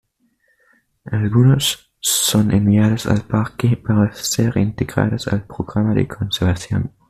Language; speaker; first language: Spanish; native; Spanish